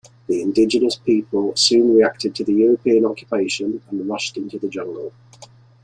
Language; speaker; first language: English; native; English